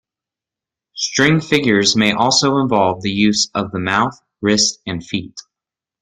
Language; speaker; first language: English; native; English